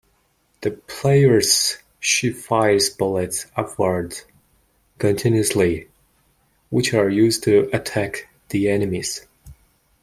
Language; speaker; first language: English; non-native, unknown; Mongolian